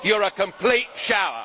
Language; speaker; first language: English; native; English